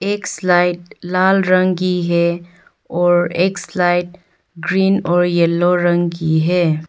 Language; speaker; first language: Hindi; early bilingual, other home language; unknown